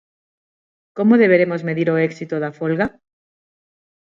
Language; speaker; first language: Galician; non-native, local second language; Spanish